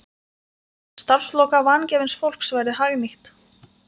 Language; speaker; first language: Icelandic; non-native, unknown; Lithuanian